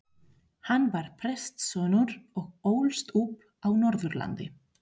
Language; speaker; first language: Icelandic; non-native, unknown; Spanish